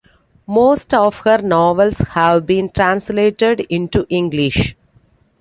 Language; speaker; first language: English; non-native, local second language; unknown